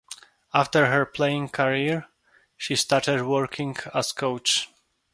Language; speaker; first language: English; non-native, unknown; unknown